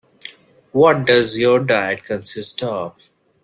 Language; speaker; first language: English; non-native, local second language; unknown